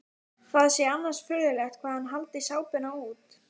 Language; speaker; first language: Icelandic; native; Icelandic